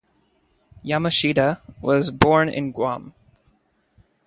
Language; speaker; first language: English; native; English